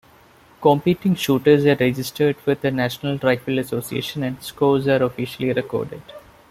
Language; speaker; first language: English; non-native, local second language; Malayalam